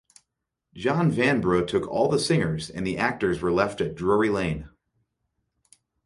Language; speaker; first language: English; native; English